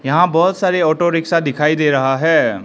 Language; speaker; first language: Hindi; non-native, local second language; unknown